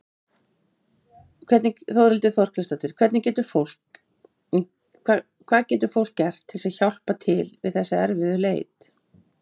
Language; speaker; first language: Icelandic; native; Icelandic